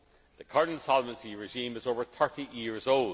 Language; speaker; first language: English; non-native, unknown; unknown